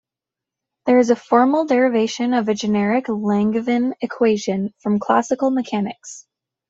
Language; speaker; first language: English; native; English